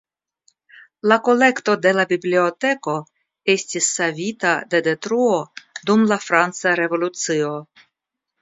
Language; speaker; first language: Esperanto; non-native, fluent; Russian